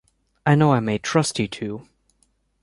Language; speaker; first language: English; native; English